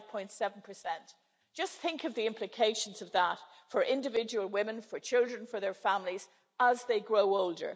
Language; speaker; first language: English; native; English